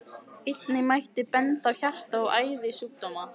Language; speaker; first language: Icelandic; native; Icelandic